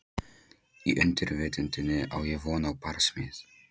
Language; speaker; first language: Icelandic; non-native, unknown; Polish